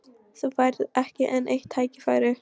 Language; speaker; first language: Icelandic; non-native, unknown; Polish